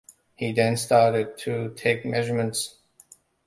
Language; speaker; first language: English; non-native, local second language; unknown